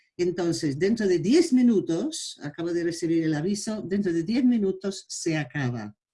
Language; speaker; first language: Spanish; non-native, fluent; English